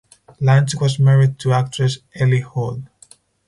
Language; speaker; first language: English; non-native, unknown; Spanish